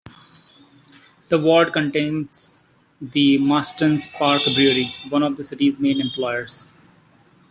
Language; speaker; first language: English; non-native, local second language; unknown